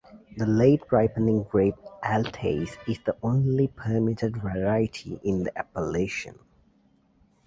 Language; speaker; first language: English; native; English